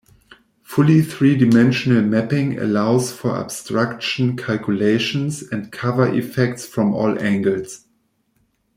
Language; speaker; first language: English; non-native, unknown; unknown